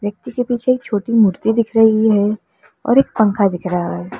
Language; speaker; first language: Hindi; native; Hindi